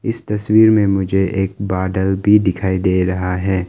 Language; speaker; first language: Hindi; non-native, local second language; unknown